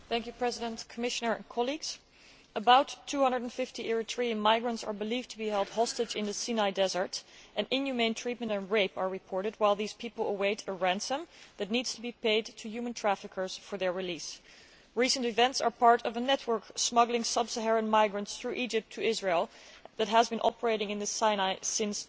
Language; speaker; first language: English; non-native, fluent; Dutch